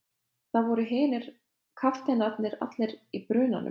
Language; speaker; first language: Icelandic; non-native, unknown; Lithuanian